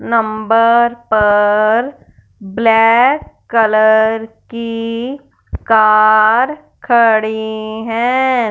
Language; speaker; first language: Hindi; non-native, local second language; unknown